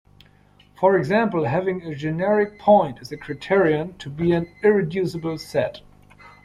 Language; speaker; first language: English; non-native, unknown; German